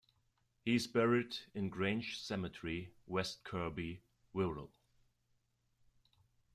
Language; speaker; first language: English; non-native, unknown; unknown